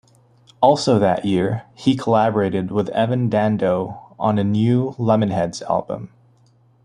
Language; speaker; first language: English; native; English